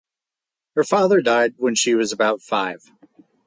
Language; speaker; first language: English; native; English